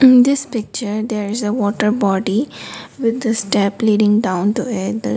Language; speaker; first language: English; non-native, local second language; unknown